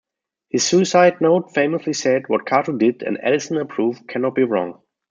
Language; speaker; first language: English; non-native, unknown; German